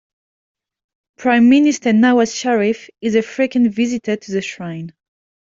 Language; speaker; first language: English; non-native, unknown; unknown